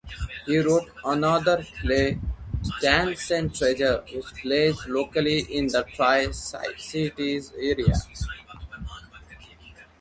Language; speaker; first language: English; non-native, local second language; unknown